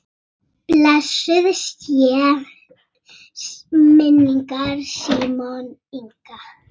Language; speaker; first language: Icelandic; native; Icelandic